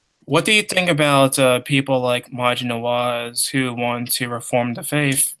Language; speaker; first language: English; native; English